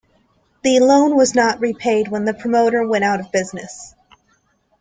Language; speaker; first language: English; native; English